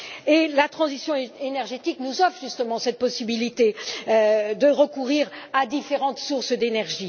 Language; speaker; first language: French; native; French